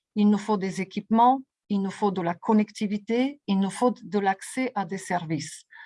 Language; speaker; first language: French; non-native, fluent; Bulgarian